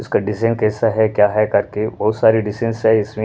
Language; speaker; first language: Hindi; non-native, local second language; Punjabi